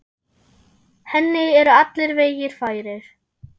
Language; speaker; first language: Icelandic; non-native, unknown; German